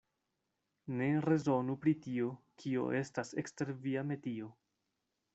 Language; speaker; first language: Esperanto; non-native, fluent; Spanish